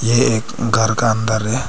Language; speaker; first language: Hindi; non-native, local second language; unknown